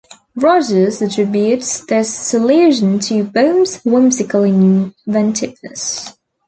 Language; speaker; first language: English; native; English